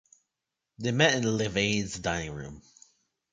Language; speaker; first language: English; native; English